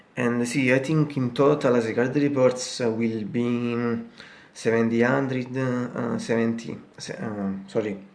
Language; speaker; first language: English; non-native, fluent; Italian